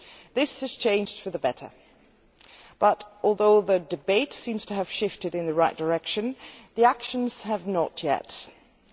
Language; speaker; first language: English; non-native, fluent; Dutch